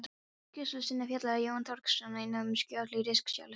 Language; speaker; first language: Icelandic; non-native, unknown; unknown